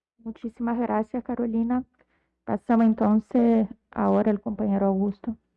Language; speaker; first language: Spanish; non-native, related language; Portuguese